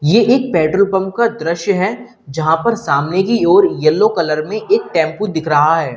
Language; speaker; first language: Hindi; native; Hindi